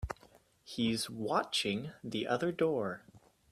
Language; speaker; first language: English; native; English